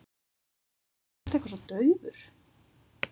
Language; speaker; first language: Icelandic; native; Icelandic